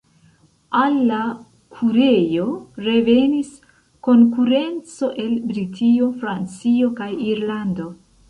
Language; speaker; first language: Esperanto; non-native, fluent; Central Kurdish